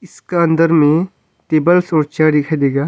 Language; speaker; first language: Hindi; non-native, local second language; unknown